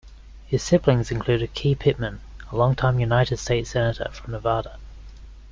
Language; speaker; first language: English; native; English